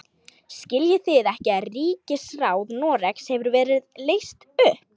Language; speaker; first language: Icelandic; non-native, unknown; Lithuanian